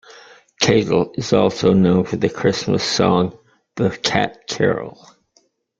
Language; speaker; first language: English; native; English